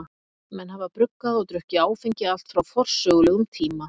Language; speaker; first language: Icelandic; native; Icelandic